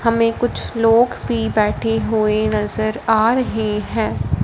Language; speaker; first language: Hindi; non-native, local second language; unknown